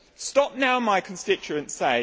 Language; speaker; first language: English; native; English